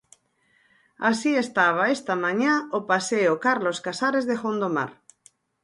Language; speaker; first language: Galician; native; Galician